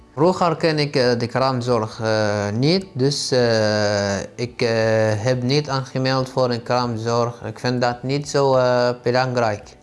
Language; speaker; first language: Dutch; non-native, learner; Arabic